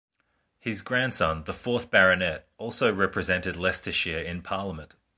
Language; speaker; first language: English; native; English